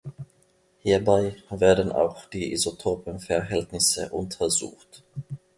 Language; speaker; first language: German; non-native, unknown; Finnish